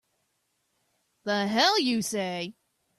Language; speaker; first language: English; native; English